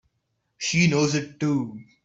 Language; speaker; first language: English; non-native, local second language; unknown